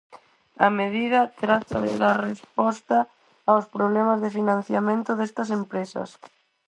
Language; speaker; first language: Galician; non-native, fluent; Spanish